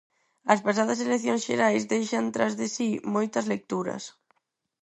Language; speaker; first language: Galician; non-native, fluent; Spanish